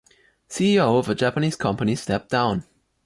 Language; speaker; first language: English; non-native, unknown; German